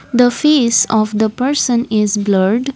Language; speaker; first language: English; non-native, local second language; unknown